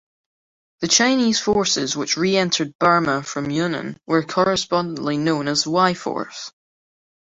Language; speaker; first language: English; native; English